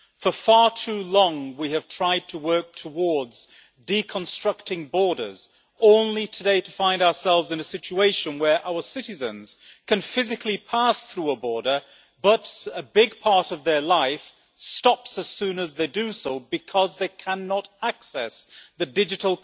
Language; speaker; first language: English; native; English